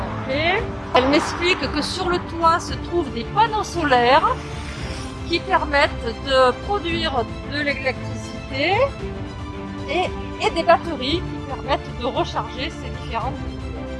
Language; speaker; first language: French; native; French